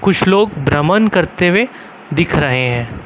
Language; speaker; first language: Hindi; native; Hindi